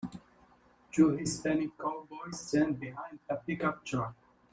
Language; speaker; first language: English; native; English